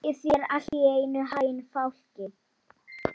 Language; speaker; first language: Icelandic; non-native, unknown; Polish